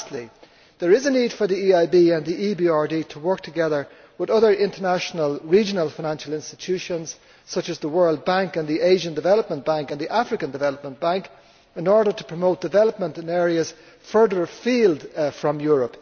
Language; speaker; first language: English; native; English